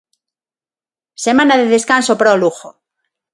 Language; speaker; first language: Galician; non-native, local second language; Spanish